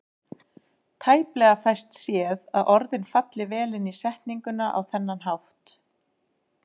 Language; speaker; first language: Icelandic; native; Icelandic